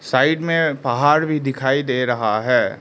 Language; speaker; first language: Hindi; non-native, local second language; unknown